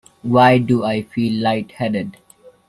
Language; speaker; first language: English; non-native, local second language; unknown